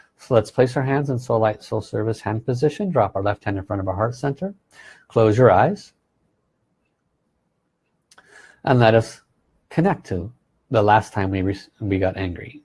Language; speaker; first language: English; native; English